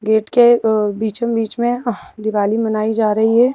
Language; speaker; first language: Hindi; native; Hindi